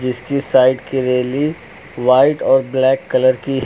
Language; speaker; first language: Hindi; native; Hindi